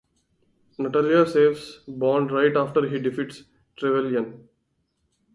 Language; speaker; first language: English; non-native, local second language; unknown